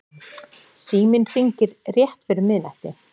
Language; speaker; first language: Icelandic; native; Icelandic